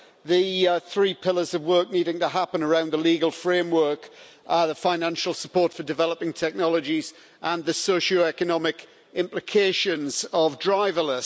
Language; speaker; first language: English; native; English